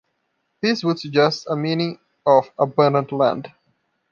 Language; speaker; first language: English; non-native, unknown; Portuguese